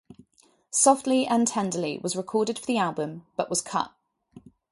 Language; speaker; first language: English; native; English